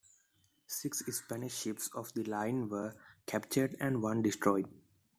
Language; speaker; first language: English; non-native, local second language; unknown